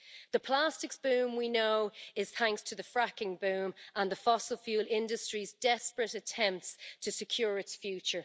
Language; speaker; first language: English; native; English